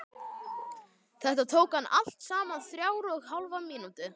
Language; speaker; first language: Icelandic; native; Icelandic